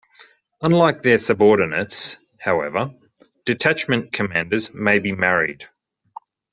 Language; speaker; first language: English; native; English